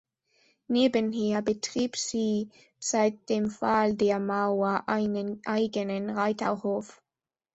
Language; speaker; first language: German; non-native, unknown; Spanish